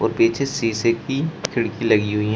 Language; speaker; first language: Hindi; native; Hindi